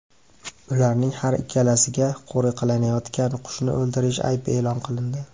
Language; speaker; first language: Uzbek; native; Uzbek